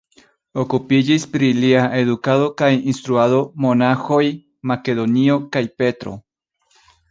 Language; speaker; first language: Esperanto; non-native, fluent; Spanish